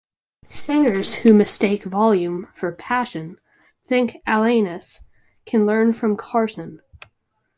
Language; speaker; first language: English; native; English